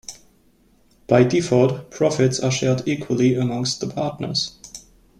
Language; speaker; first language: English; non-native, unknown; German